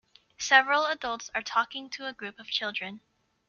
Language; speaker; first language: English; native; English